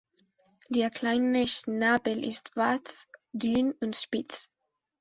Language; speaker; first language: German; non-native, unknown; Spanish